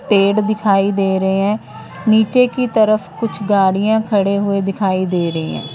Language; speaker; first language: Hindi; non-native, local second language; Punjabi